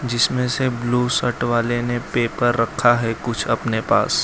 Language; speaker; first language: Hindi; non-native, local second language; Gujarati